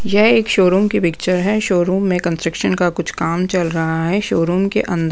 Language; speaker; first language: Hindi; non-native, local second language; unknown